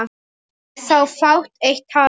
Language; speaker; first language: Icelandic; non-native, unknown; Polish